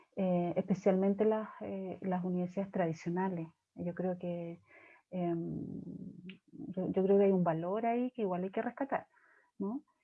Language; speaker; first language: Spanish; native; Spanish